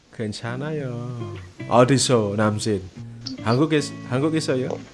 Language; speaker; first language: Korean; non-native, learner; Indonesian